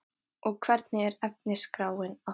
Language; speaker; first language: Icelandic; non-native, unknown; Thai